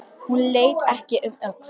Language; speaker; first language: Icelandic; non-native, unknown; Polish